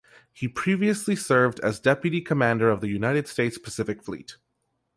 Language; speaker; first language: English; native; English